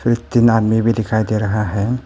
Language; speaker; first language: Hindi; early bilingual, other home language; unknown